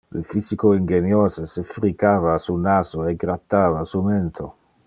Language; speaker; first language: Interlingua; non-native, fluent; Dutch